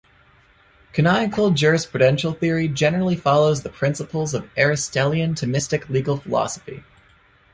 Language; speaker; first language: English; native; English